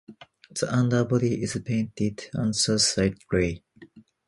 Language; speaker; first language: English; non-native, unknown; Japanese